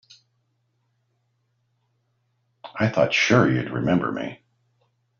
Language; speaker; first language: English; native; English